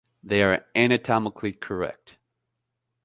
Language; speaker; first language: English; native; English